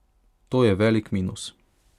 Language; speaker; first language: Slovenian; non-native, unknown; Hungarian